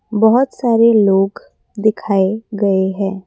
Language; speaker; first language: Hindi; non-native, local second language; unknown